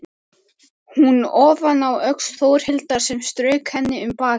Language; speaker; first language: Icelandic; native; Icelandic